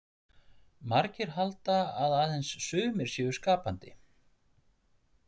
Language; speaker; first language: Icelandic; native; Icelandic